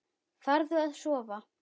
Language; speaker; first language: Icelandic; native; Icelandic